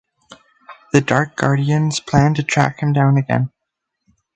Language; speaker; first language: English; native; English